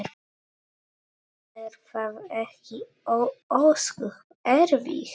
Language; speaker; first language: Icelandic; non-native, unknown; Polish